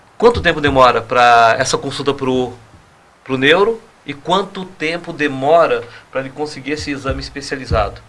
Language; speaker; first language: Portuguese; native; Portuguese